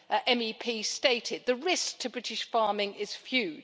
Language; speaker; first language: English; native; English